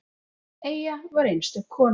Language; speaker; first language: Icelandic; native; Icelandic